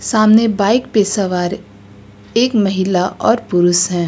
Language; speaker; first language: Hindi; native; Hindi